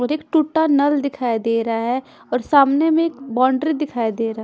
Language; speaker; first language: Hindi; non-native, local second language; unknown